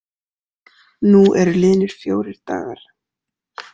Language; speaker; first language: Icelandic; native; Icelandic